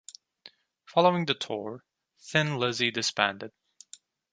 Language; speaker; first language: English; non-native, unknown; Turkish